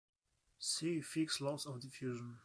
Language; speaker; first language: English; non-native, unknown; Polish